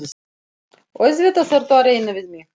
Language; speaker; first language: Icelandic; non-native, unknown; Russian